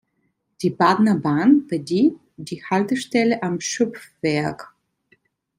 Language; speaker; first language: German; non-native, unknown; Italian